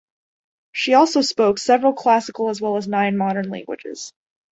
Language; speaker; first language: English; native; English